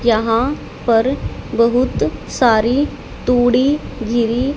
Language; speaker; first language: Hindi; native; Hindi